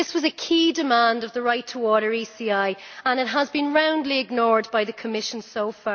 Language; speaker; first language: English; native; English